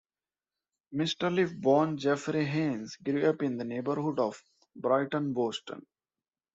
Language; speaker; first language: English; non-native, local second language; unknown